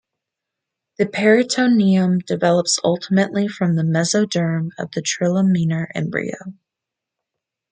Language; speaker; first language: English; native; English